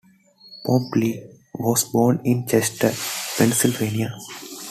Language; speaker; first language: English; non-native, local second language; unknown